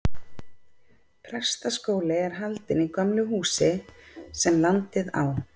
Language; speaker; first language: Icelandic; native; Icelandic